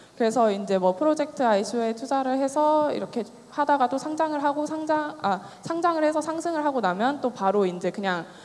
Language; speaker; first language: Korean; native; Korean